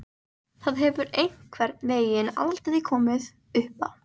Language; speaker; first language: Icelandic; native; Icelandic